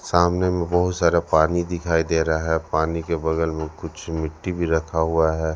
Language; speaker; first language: Hindi; non-native, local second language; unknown